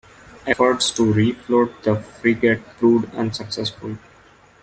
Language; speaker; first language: English; non-native, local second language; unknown